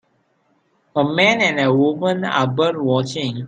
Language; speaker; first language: English; non-native, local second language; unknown